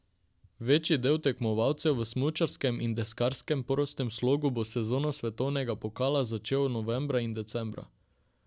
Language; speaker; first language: Slovenian; non-native, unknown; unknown